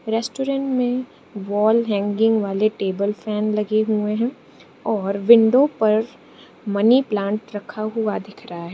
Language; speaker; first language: Hindi; non-native, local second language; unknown